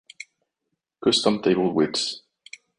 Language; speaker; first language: English; non-native, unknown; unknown